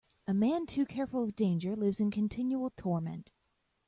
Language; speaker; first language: English; native; English